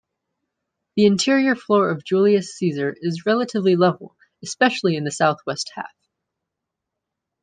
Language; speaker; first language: English; native; English